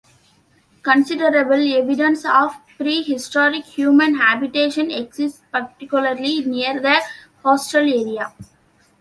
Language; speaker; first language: English; non-native, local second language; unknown